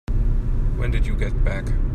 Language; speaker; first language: English; non-native, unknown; German